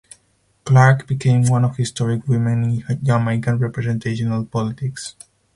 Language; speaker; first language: English; non-native, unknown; Spanish